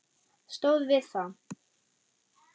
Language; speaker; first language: Icelandic; non-native, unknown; German